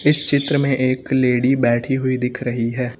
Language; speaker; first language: Hindi; native; Hindi